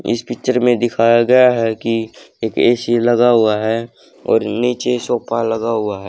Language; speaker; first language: Hindi; native; Hindi